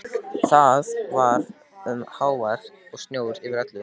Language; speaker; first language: Icelandic; native; Icelandic